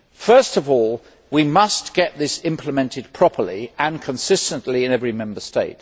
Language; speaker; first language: English; native; English